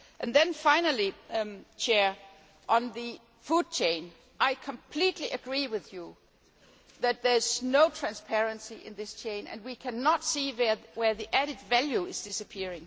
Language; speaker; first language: English; non-native, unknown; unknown